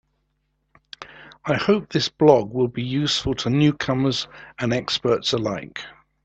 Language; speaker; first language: English; native; English